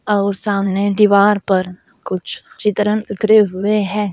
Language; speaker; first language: Hindi; native; Hindi